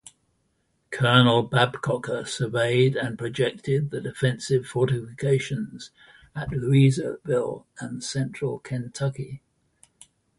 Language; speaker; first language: English; native; English